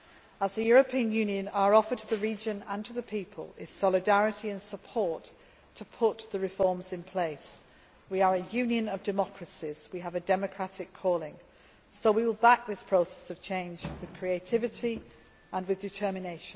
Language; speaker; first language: English; native; English